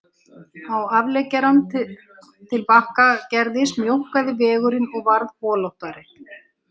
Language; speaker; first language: Icelandic; native; Icelandic